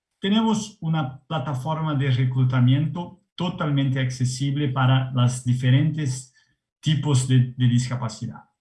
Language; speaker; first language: Spanish; non-native, related language; Portuguese